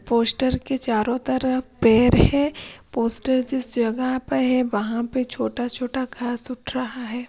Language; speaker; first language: Hindi; non-native, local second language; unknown